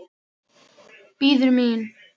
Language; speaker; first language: Icelandic; non-native, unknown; Filipino